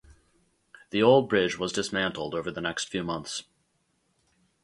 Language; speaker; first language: English; native; English